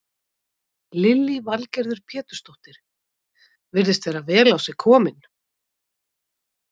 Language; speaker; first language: Icelandic; native; Icelandic